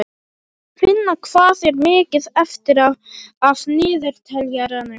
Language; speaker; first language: Icelandic; non-native, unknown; Polish